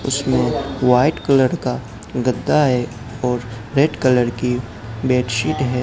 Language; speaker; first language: Hindi; non-native, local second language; Gujarati